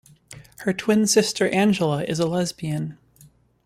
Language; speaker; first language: English; native; English